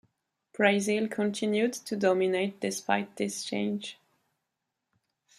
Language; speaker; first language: English; non-native, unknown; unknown